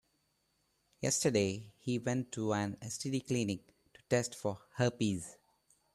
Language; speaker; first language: English; non-native, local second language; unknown